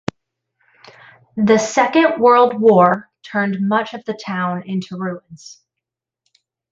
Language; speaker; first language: English; native; English